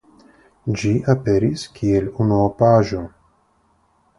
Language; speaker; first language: Esperanto; non-native, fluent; Russian